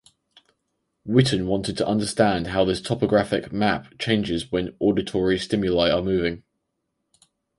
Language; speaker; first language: English; native; English